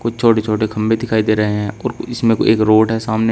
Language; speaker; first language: Hindi; native; Hindi